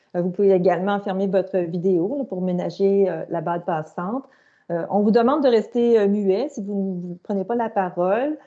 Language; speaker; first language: French; native; French